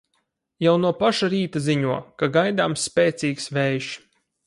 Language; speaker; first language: Latvian; native; Latvian